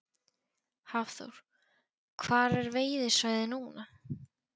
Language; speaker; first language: Icelandic; non-native, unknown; Polish